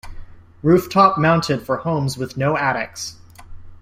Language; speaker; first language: English; native; English